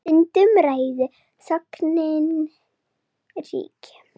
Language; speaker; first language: Icelandic; non-native, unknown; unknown